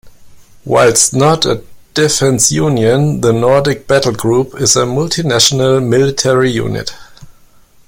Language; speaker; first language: English; non-native, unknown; German